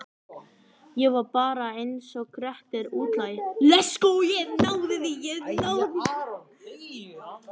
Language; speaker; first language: Icelandic; native; Icelandic